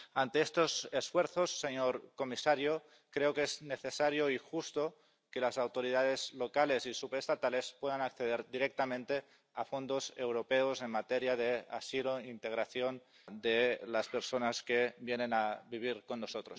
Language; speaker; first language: Spanish; non-native, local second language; Catalan